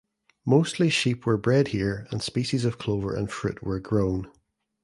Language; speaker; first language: English; native; English